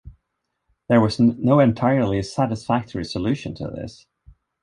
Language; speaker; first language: English; non-native, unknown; Swedish